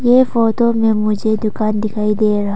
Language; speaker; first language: Hindi; non-native, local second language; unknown